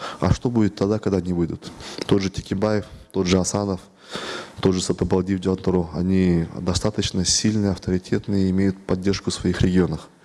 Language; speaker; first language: Russian; non-native, local second language; Kyrgyz